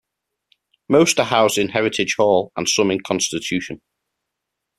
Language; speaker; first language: English; native; English